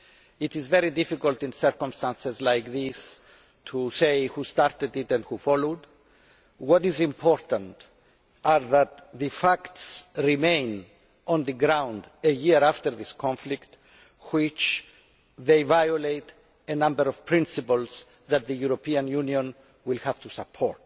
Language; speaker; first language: English; non-native, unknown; Greek